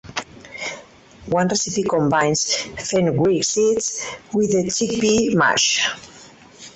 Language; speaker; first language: English; non-native, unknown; Catalan